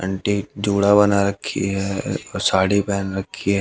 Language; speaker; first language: Hindi; native; Hindi